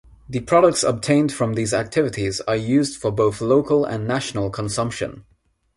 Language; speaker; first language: English; non-native, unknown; Nepali